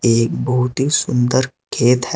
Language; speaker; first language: Hindi; native; Hindi